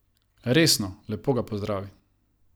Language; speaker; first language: Slovenian; non-native, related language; Croatian